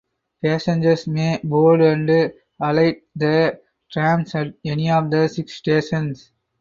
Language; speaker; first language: English; non-native, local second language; Tamil